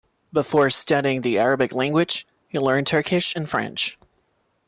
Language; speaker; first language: English; non-native, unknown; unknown